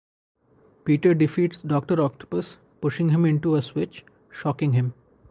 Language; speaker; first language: English; non-native, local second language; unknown